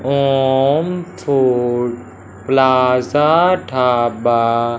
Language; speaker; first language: Hindi; non-native, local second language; Punjabi